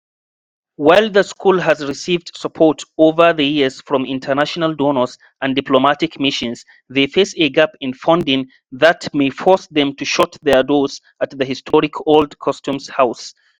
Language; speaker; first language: English; non-native, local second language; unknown